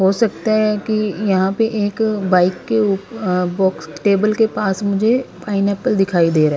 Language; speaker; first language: Hindi; non-native, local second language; Punjabi